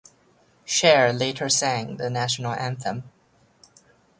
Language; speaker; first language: English; native; English